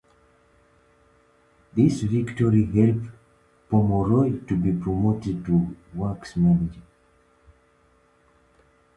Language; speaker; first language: English; native; English